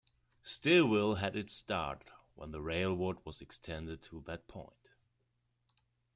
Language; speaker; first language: English; non-native, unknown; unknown